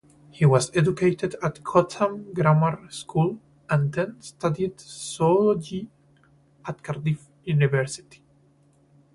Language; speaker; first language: English; non-native, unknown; Spanish